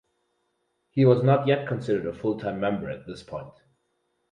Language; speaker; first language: English; non-native, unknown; German